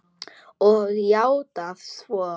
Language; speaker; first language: Icelandic; non-native, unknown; Polish